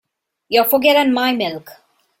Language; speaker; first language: English; non-native, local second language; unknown